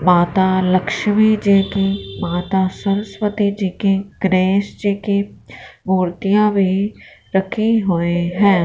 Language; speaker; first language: Hindi; non-native, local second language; Punjabi